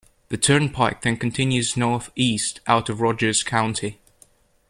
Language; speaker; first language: English; native; English